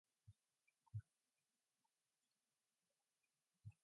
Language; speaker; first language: English; non-native, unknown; Mongolian